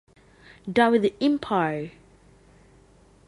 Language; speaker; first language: English; non-native, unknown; Thai